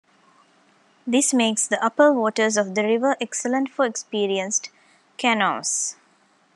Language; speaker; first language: English; non-native, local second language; Tamil